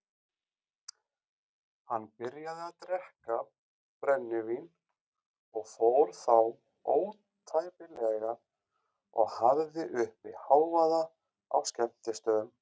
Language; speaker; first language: Icelandic; native; Icelandic